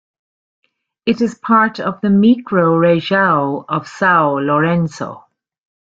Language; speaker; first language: English; native; English